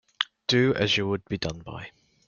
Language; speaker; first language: English; native; English